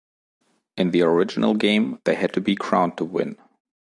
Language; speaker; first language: English; non-native, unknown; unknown